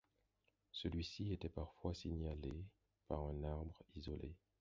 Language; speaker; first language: French; non-native, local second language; Haitian Creole